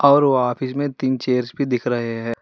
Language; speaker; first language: Hindi; non-native, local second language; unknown